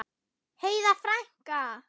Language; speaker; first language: Icelandic; non-native, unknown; German